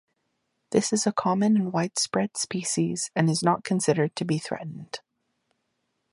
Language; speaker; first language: English; native; English